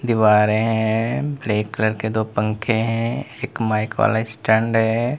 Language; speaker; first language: Hindi; native; Hindi